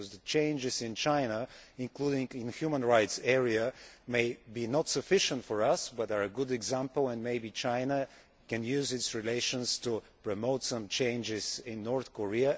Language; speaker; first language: English; non-native, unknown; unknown